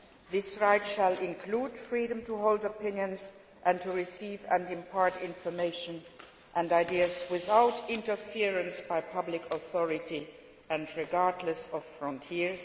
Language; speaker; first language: English; non-native, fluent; Luxembourgish